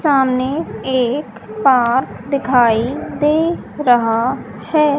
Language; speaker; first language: Hindi; native; Hindi